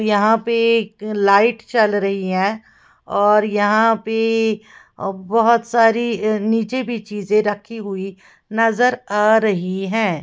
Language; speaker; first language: Hindi; native; Hindi